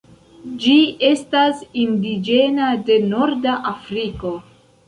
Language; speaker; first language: Esperanto; non-native, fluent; Central Kurdish